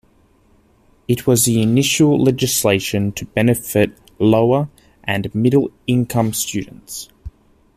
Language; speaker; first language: English; native; English